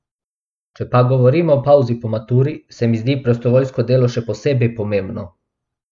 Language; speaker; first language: Slovenian; non-native, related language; Bosnian